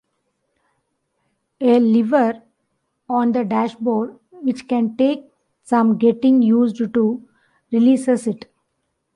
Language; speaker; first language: English; non-native, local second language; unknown